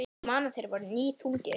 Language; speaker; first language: Icelandic; native; Icelandic